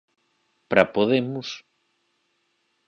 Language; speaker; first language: Galician; native; Galician